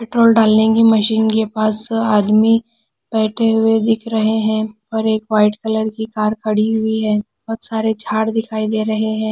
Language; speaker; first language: Hindi; non-native, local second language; Punjabi